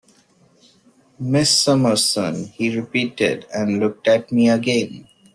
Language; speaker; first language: English; non-native, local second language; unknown